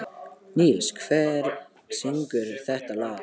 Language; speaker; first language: Icelandic; non-native, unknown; Polish